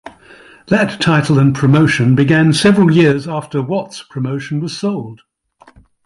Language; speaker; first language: English; native; English